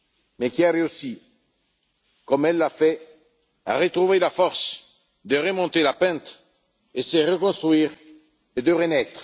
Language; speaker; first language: French; non-native, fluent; Italian